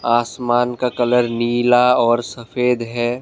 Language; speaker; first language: Hindi; non-native, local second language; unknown